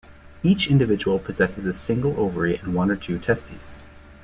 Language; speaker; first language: English; native; English